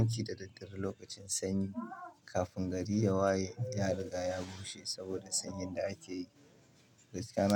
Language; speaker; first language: Hausa; native; Hausa